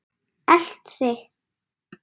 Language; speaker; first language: Icelandic; native; Icelandic